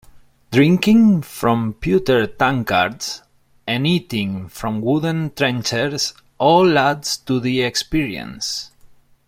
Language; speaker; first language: English; non-native, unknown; Spanish